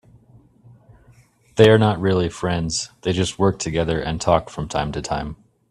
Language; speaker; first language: English; native; English